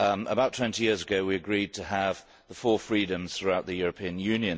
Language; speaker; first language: English; native; English